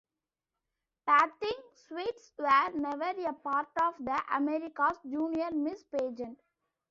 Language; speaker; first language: English; non-native, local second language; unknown